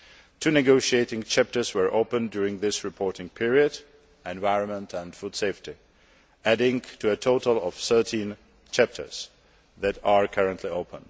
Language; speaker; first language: English; non-native, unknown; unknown